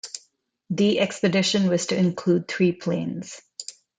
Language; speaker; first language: English; non-native, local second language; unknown